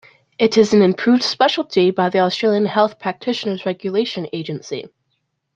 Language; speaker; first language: English; native; English